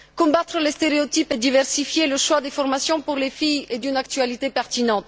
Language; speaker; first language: French; non-native, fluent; Bulgarian